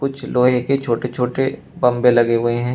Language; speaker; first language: Hindi; native; Hindi